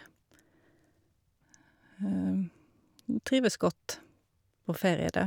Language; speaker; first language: Norwegian; native; Norwegian